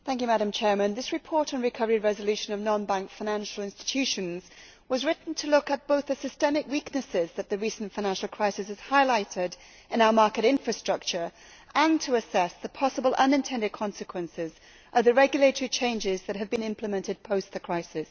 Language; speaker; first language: English; native; English